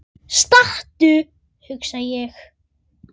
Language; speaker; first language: Icelandic; native; Icelandic